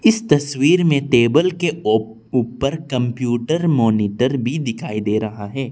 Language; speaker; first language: Hindi; non-native, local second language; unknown